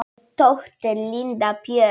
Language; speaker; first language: Icelandic; non-native, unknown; Polish